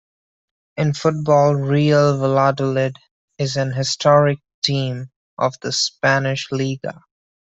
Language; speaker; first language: English; non-native, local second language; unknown